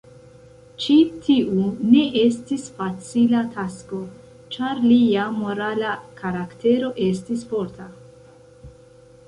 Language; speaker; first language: Esperanto; non-native, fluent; Central Kurdish